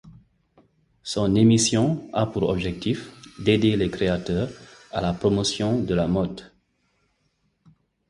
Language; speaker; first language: French; non-native, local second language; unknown